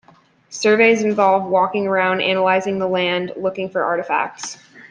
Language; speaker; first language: English; native; English